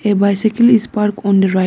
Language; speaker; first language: English; non-native, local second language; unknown